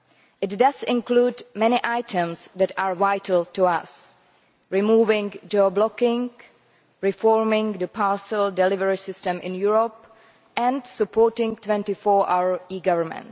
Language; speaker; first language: English; non-native, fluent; Czech